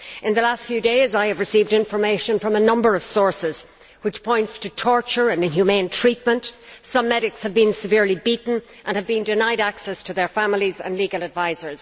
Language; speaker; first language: English; native; English